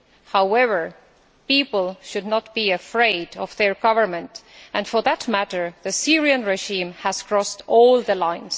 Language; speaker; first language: English; non-native, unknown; Estonian